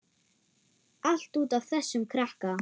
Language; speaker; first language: Icelandic; non-native, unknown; German